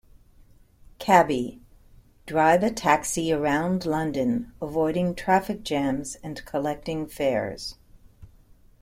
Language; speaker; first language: English; native; English